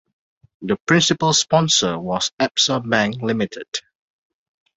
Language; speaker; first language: English; non-native, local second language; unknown